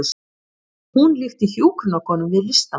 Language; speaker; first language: Icelandic; native; Icelandic